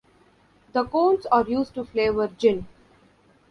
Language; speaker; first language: English; non-native, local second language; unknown